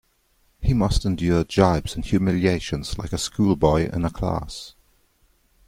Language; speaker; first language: English; non-native, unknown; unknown